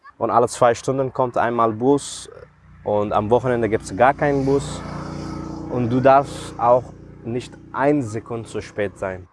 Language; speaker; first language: German; non-native, fluent; Persian